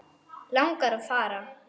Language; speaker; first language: Icelandic; non-native, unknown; German